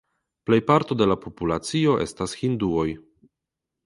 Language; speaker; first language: Esperanto; non-native, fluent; Polish